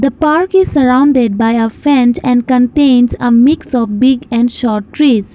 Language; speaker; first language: English; non-native, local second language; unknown